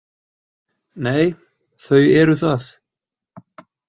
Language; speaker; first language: Icelandic; native; Icelandic